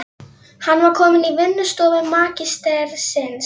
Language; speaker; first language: Icelandic; non-native, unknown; Polish